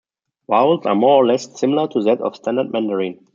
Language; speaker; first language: English; non-native, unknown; German